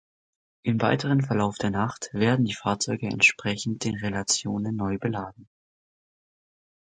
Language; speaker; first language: German; native; German